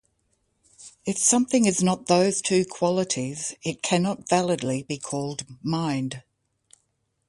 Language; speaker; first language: English; native; English